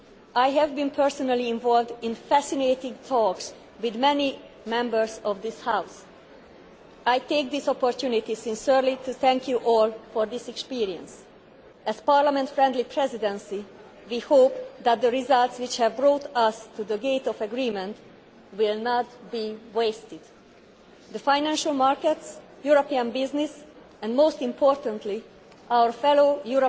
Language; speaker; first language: English; non-native, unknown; Hungarian